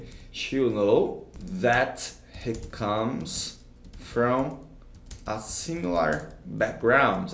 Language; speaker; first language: English; non-native, fluent; Portuguese